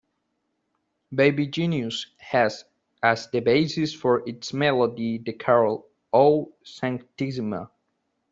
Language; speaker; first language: English; native; English